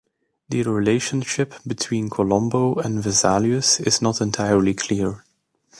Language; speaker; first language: English; native; English